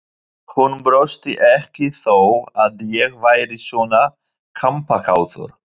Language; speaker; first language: Icelandic; non-native, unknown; Polish